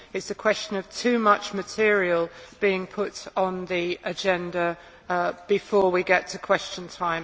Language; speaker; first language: English; native; English